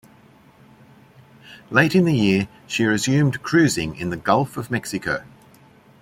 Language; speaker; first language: English; native; English